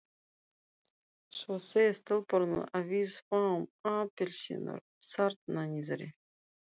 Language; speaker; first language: Icelandic; non-native, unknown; Russian